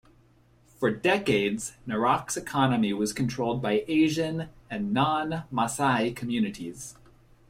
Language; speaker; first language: English; native; English